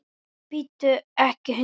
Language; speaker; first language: Icelandic; native; Icelandic